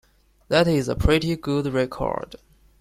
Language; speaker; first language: English; non-native, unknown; Chinese